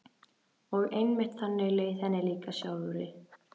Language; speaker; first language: Icelandic; native; Icelandic